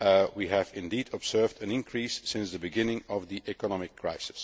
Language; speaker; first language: English; non-native, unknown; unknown